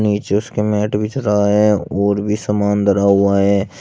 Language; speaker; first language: Hindi; native; Hindi